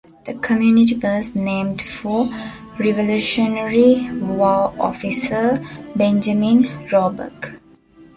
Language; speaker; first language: English; non-native, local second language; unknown